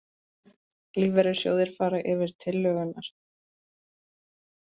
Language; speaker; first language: Icelandic; native; Icelandic